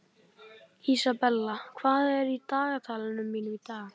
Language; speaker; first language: Icelandic; native; Icelandic